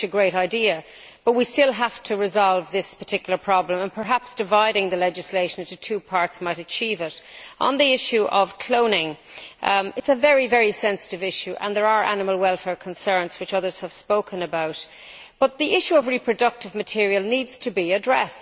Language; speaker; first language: English; native; English